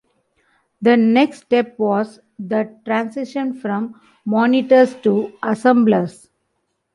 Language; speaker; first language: English; non-native, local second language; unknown